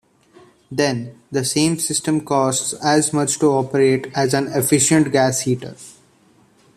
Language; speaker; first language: English; non-native, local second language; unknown